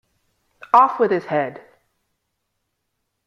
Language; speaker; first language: English; native; English